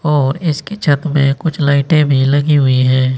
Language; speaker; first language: Hindi; native; Hindi